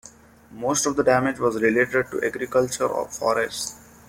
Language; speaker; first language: English; non-native, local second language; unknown